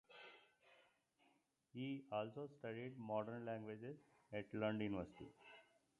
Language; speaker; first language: English; non-native, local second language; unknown